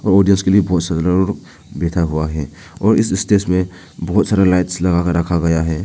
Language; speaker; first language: Hindi; non-native, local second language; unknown